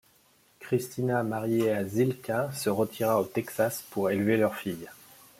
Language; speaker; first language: French; native; French